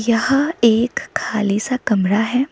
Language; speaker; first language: Hindi; non-native, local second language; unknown